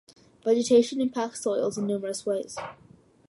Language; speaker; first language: English; early bilingual, other home language; Malayalam